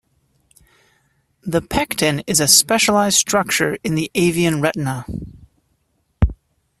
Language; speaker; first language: English; native; English